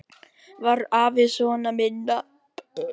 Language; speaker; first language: Icelandic; non-native, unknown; Filipino